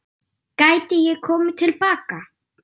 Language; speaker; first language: Icelandic; non-native, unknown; German